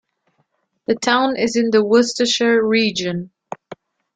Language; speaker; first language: English; non-native, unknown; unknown